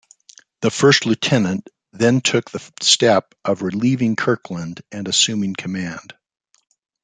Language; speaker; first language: English; native; English